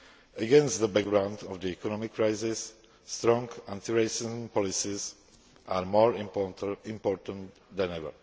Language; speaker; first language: English; non-native, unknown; Czech